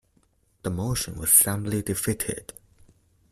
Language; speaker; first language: English; non-native, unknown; Chinese